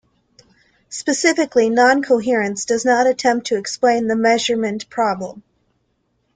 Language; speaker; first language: English; native; English